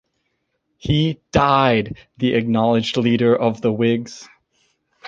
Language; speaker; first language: English; native; English